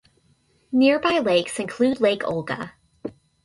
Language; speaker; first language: English; native; English